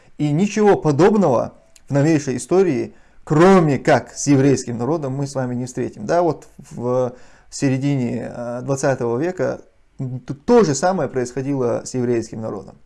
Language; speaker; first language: Russian; non-native, local second language; Chechen